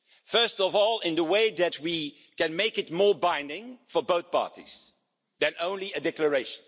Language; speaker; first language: English; non-native, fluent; Dutch